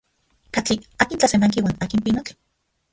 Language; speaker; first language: Central Puebla Nahuatl; non-native, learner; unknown